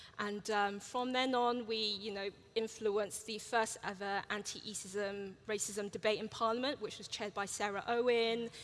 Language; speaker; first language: English; early bilingual, other home language; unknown